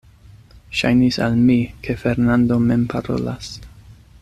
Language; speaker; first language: Esperanto; non-native, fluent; English